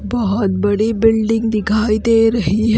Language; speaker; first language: Hindi; native; Hindi